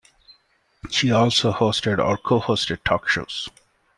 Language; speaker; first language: English; non-native, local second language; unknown